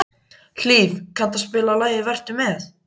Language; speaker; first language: Icelandic; native; Icelandic